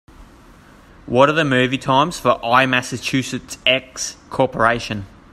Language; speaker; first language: English; native; English